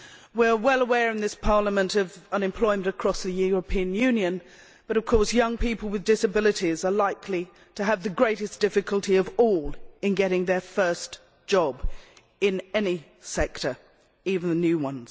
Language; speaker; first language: English; native; English